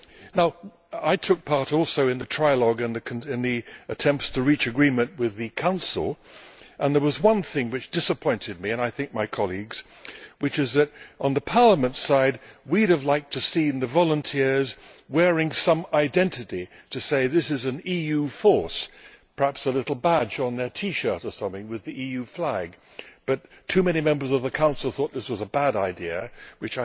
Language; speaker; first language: English; native; English